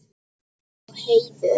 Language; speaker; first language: Icelandic; non-native, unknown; Polish